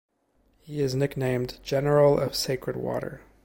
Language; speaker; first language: English; native; English